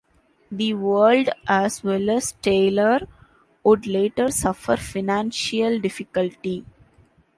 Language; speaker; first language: English; non-native, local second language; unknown